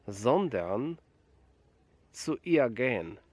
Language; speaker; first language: German; non-native, fluent; Polish